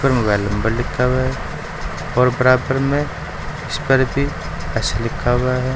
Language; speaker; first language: Hindi; native; Hindi